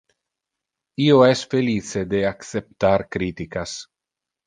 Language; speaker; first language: Interlingua; non-native, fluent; Italian